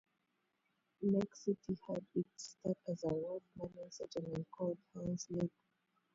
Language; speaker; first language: English; native; English